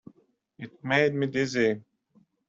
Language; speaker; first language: English; native; English